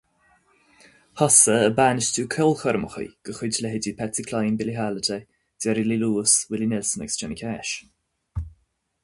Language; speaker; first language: Irish; native; Irish